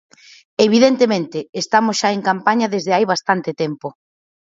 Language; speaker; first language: Galician; native; Galician